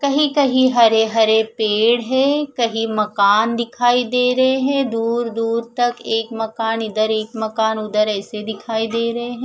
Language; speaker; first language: Hindi; non-native, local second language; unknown